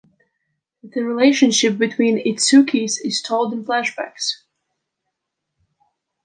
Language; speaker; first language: English; non-native, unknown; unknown